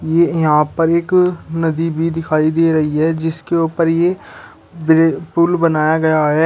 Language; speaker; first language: Hindi; native; Hindi